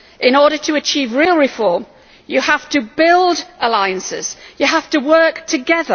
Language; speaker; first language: English; native; English